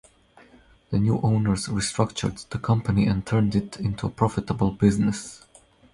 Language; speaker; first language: English; non-native, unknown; Croatian